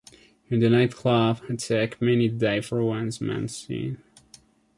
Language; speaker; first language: English; non-native, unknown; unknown